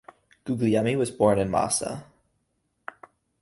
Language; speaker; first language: English; native; English